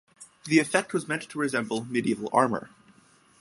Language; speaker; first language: English; native; English